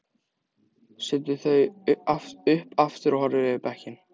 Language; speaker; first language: Icelandic; native; Icelandic